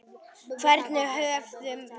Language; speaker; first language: Icelandic; native; Icelandic